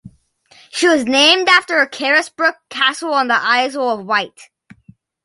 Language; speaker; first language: English; non-native, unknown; Chinese